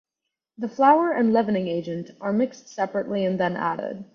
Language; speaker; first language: English; native; English